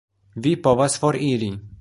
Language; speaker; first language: Esperanto; non-native, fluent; Polish